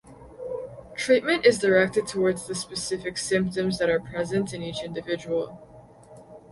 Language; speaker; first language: English; native; English